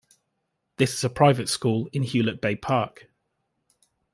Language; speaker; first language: English; native; English